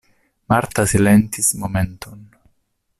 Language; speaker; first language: Esperanto; non-native, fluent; Italian